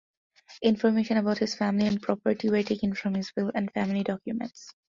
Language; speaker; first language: English; non-native, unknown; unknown